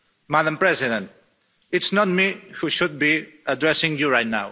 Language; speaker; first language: English; non-native, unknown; Catalan